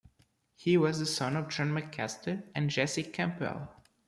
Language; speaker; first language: English; non-native, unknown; Portuguese